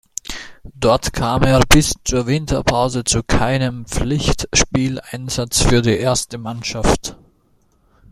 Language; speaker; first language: German; native; German